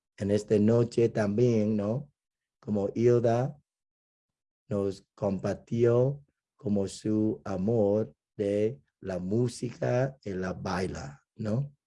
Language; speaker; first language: Spanish; non-native, fluent; Vietnamese